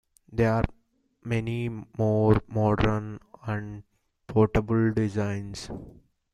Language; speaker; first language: English; non-native, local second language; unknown